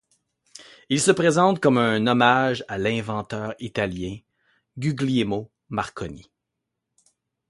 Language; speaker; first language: French; native; French